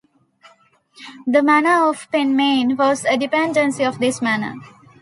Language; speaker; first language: English; non-native, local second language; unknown